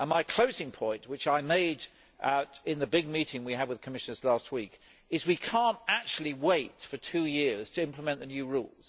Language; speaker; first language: English; native; English